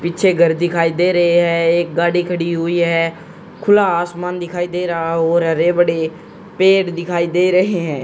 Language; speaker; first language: Hindi; native; Hindi